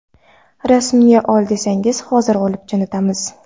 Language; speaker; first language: Uzbek; non-native, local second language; Kara-Kalpak